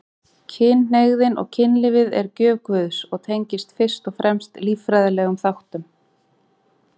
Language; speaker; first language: Icelandic; native; Icelandic